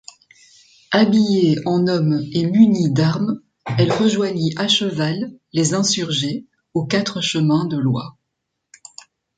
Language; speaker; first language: French; native; French